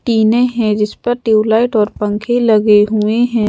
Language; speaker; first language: Hindi; native; Hindi